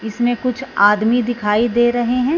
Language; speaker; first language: Hindi; non-native, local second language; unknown